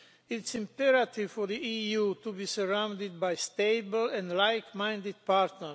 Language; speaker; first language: English; non-native, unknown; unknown